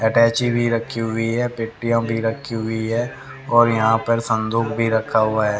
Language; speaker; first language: Hindi; native; Hindi